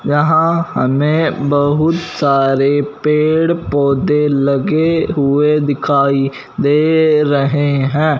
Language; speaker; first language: Hindi; non-native, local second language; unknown